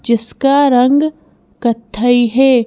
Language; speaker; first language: Hindi; native; Hindi